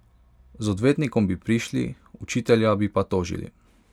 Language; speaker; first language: Slovenian; non-native, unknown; Hungarian